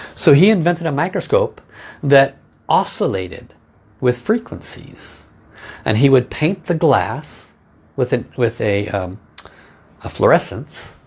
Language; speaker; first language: English; native; English